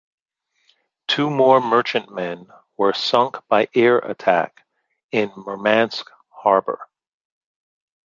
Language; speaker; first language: English; native; English